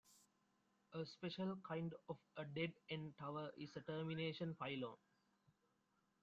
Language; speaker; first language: English; non-native, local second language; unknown